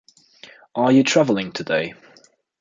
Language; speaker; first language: English; non-native, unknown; German